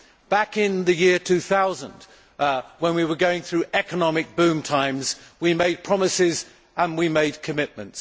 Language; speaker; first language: English; native; English